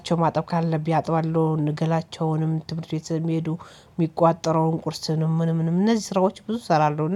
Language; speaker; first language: Amharic; native; Amharic